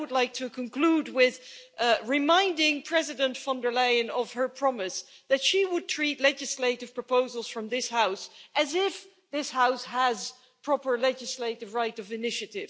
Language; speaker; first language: English; non-native, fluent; Dutch